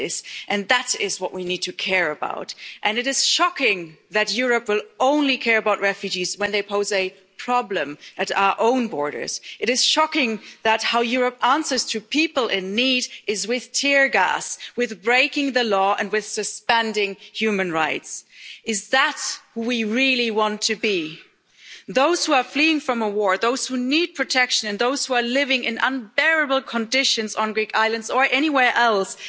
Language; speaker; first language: English; non-native, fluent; German